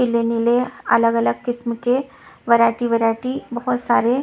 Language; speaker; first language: Hindi; non-native, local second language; Punjabi